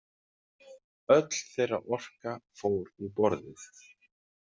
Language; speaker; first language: Icelandic; native; Icelandic